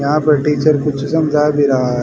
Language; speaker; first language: Hindi; native; Hindi